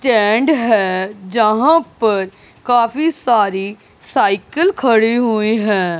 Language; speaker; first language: Hindi; non-native, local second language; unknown